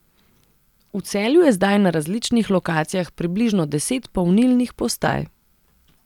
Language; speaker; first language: Slovenian; non-native, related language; Serbian